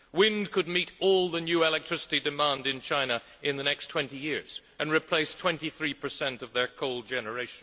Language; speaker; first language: English; native; English